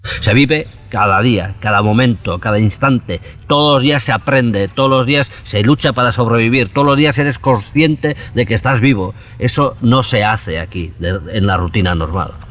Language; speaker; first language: Spanish; native; Spanish